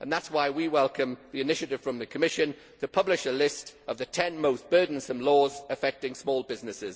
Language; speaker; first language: English; native; English